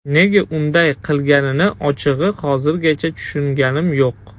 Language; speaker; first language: Uzbek; non-native, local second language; Russian